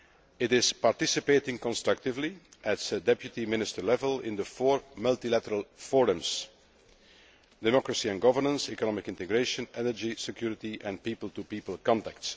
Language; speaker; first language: English; non-native, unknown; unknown